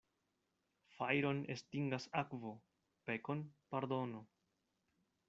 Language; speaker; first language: Esperanto; non-native, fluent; Spanish